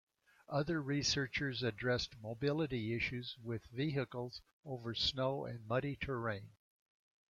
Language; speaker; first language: English; native; English